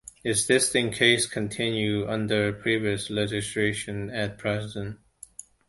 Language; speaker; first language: English; non-native, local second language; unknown